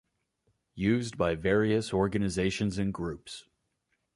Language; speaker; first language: English; native; English